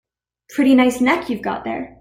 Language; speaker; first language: English; native; English